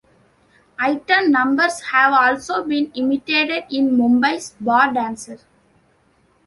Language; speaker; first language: English; non-native, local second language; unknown